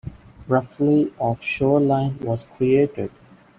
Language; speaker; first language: English; non-native, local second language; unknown